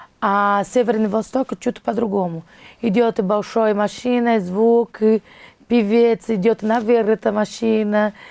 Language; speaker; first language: Russian; non-native, fluent; Portuguese